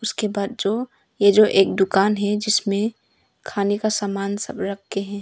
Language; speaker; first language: Hindi; early bilingual, other home language; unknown